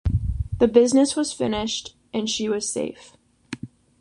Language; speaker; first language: English; native; English